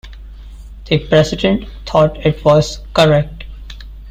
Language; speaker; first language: English; non-native, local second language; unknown